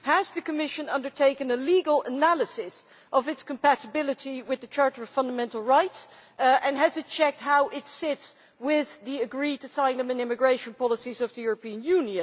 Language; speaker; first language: English; non-native, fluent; Dutch